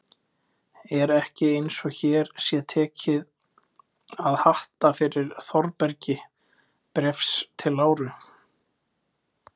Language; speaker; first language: Icelandic; native; Icelandic